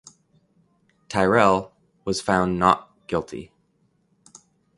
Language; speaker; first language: English; native; English